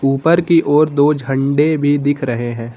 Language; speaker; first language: Hindi; native; Hindi